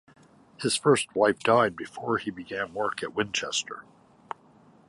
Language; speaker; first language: English; native; English